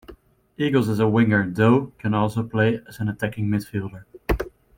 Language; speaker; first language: English; native; English